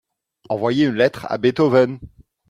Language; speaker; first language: French; non-native, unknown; Dutch